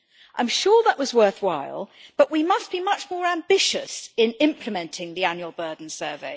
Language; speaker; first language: English; native; English